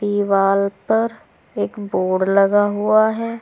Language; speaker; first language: Hindi; native; Hindi